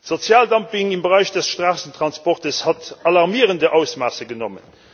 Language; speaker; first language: German; non-native, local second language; Luxembourgish